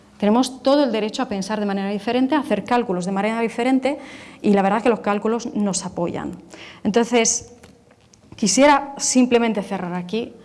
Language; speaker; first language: Spanish; non-native, related language; Italian